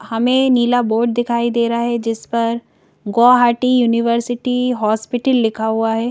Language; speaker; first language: Hindi; native; Hindi